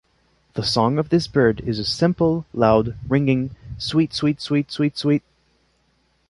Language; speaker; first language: English; non-native, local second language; French